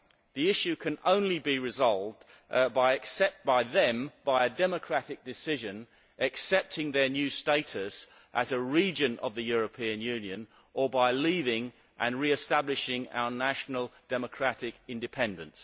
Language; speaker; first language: English; native; English